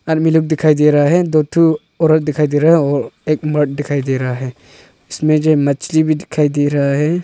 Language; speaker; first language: Hindi; non-native, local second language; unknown